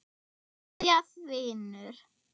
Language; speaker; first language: Icelandic; non-native, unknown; German